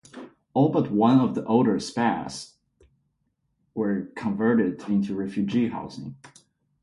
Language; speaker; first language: English; non-native, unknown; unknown